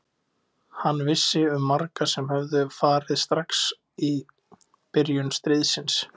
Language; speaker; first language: Icelandic; native; Icelandic